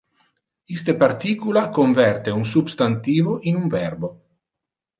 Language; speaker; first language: Interlingua; non-native, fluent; Italian